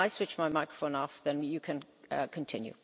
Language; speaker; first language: English; native; English